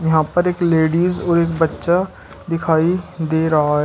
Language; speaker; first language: Hindi; native; Hindi